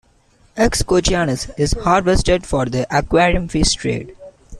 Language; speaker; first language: English; non-native, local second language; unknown